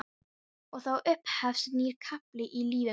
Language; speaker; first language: Icelandic; non-native, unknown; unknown